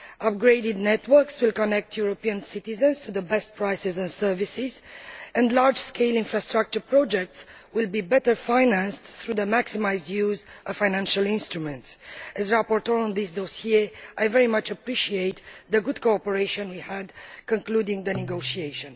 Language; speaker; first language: English; non-native, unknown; Romanian